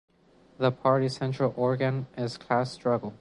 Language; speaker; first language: English; non-native, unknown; Spanish